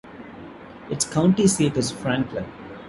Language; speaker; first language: English; non-native, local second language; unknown